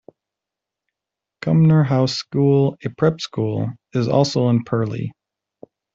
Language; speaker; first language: English; native; English